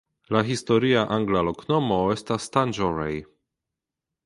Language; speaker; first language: Esperanto; non-native, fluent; Polish